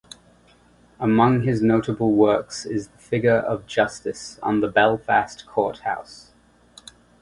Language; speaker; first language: English; native; English